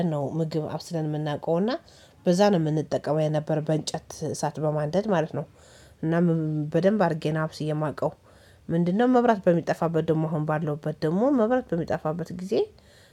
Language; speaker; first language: Amharic; native; Amharic